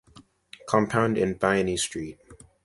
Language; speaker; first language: English; native; English